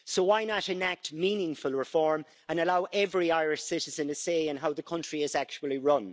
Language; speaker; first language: English; native; English